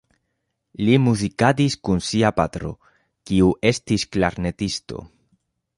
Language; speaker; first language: Esperanto; non-native, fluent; Spanish